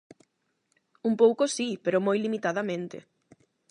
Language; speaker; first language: Galician; non-native, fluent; Spanish